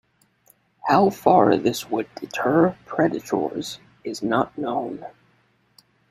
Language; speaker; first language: English; native; English